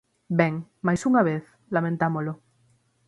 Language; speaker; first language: Galician; native; Galician